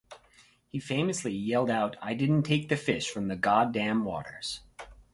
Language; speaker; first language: English; native; English